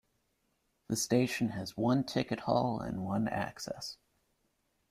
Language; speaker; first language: English; native; English